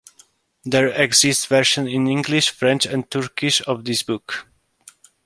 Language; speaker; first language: English; non-native, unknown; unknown